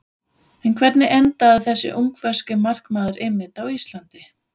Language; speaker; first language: Icelandic; non-native, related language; Danish